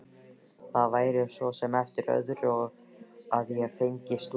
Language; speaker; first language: Icelandic; native; Icelandic